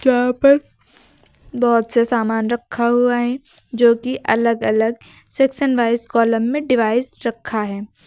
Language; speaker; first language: Hindi; native; Hindi